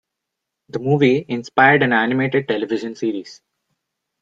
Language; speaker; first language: English; non-native, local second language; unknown